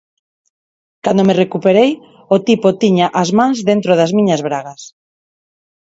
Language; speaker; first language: Galician; non-native, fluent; Spanish